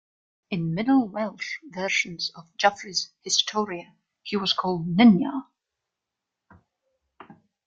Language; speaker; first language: English; non-native, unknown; German